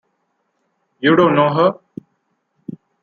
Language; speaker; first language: English; non-native, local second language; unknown